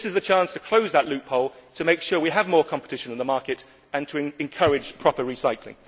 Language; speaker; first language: English; native; English